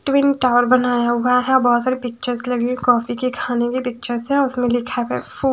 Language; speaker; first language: Hindi; non-native, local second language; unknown